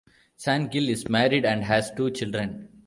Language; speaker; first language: English; non-native, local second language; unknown